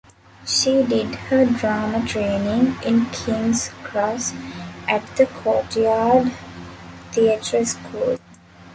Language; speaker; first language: English; non-native, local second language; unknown